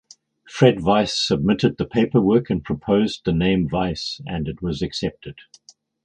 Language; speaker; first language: English; native; English